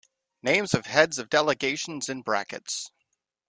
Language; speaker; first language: English; native; English